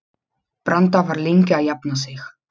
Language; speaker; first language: Icelandic; non-native, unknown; Polish